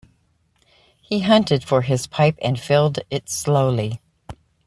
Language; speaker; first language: English; native; English